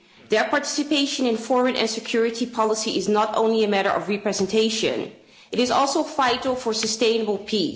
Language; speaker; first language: English; non-native, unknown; Dutch